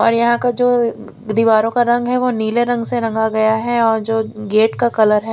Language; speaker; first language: Hindi; non-native, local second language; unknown